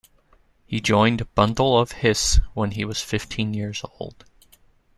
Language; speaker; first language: English; native; English